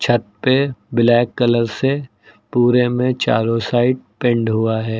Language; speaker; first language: Hindi; native; Hindi